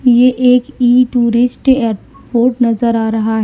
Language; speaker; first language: Hindi; native; Hindi